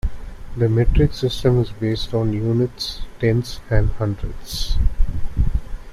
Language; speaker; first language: English; non-native, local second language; Tamil